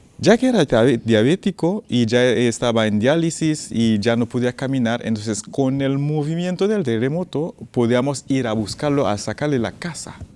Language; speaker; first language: Spanish; non-native, fluent; Haitian Creole